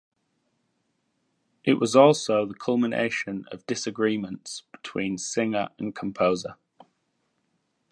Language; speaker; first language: English; native; English